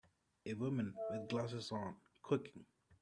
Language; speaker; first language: English; non-native, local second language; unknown